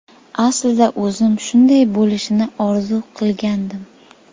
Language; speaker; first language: Uzbek; native; Uzbek